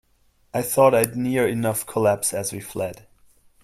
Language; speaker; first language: English; non-native, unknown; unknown